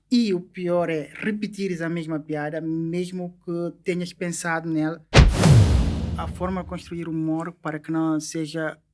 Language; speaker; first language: Portuguese; non-native, local second language; Upper Guinea Crioulo